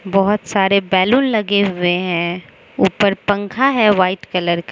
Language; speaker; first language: Hindi; non-native, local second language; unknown